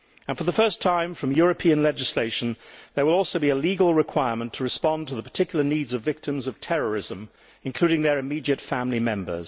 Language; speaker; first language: English; native; English